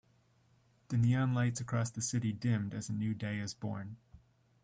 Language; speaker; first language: English; native; English